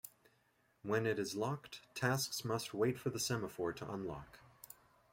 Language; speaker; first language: English; native; English